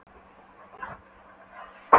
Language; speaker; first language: Icelandic; non-native, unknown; Polish